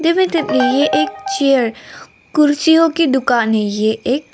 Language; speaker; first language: Hindi; non-native, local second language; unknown